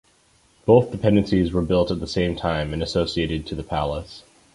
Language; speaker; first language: English; native; English